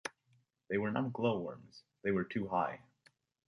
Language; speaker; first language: English; native; English